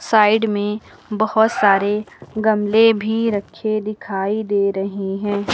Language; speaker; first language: Hindi; native; Hindi